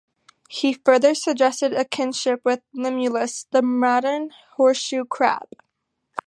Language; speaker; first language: English; native; English